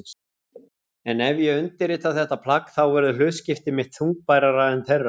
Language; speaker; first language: Icelandic; native; Icelandic